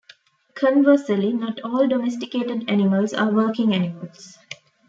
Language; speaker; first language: English; non-native, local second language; Tamil